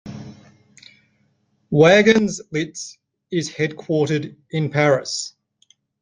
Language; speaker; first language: English; native; English